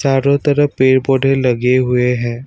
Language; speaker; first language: Hindi; non-native, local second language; Assamese